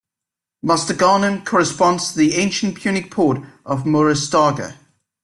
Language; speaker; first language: English; native; English